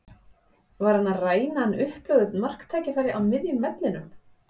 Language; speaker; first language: Icelandic; native; Icelandic